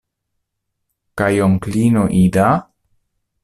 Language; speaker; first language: Esperanto; non-native, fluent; Italian